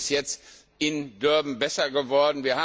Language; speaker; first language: German; non-native, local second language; Luxembourgish